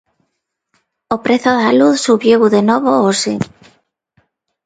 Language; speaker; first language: Galician; non-native, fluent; Spanish